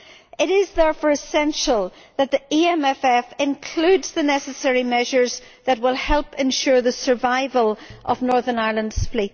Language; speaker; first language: English; native; English